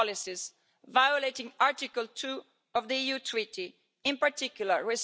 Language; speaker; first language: English; native; English